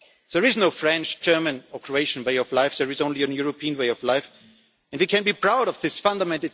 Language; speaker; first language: English; non-native, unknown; German